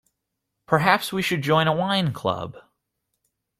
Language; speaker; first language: English; native; English